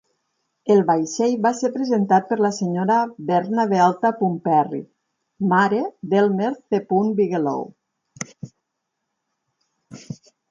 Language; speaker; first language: Catalan; native; Catalan